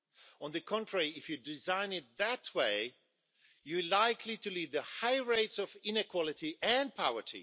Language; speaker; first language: English; non-native, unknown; Swedish